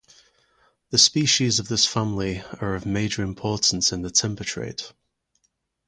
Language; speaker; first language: English; native; English